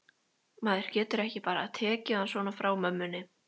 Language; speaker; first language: Icelandic; native; Icelandic